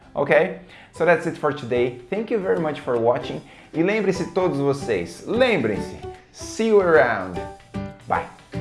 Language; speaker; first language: English; non-native, fluent; Portuguese